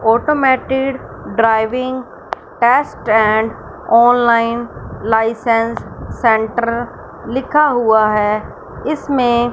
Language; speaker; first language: Hindi; non-native, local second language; Punjabi